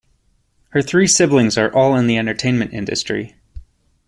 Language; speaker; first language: English; native; English